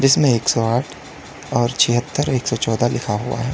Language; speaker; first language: Hindi; native; Hindi